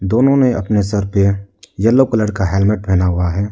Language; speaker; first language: Hindi; non-native, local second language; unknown